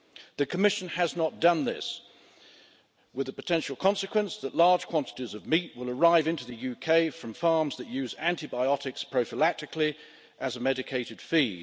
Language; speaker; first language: English; native; English